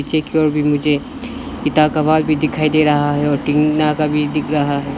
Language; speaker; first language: Hindi; non-native, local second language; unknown